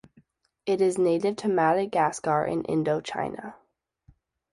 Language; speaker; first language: English; native; English